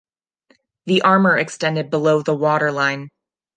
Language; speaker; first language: English; non-native, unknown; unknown